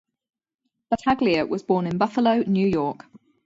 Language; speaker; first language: English; native; English